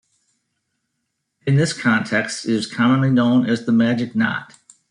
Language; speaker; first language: English; native; English